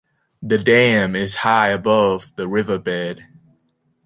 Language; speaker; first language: English; native; English